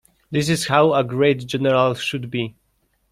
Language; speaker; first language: English; non-native, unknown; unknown